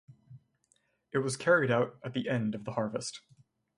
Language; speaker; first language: English; native; English